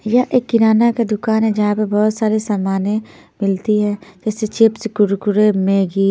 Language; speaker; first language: Hindi; non-native, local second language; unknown